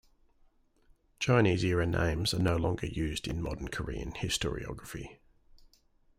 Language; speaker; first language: English; native; English